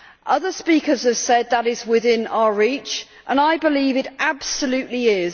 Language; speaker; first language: English; native; English